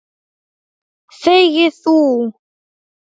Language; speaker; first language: Icelandic; non-native, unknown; Polish